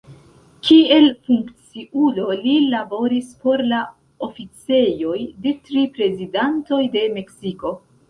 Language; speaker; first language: Esperanto; non-native, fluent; Central Kurdish